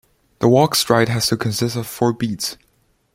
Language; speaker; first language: English; non-native, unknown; Chinese